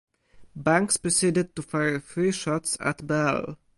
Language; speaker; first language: English; non-native, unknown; Polish